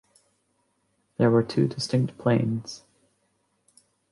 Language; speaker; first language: English; native; English